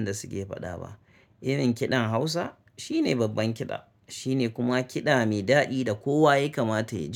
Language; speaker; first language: Hausa; native; Hausa